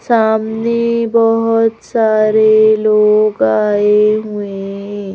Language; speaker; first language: Hindi; native; Hindi